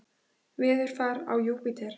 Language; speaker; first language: Icelandic; native; Icelandic